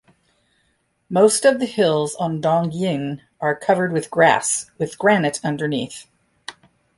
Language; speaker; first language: English; native; English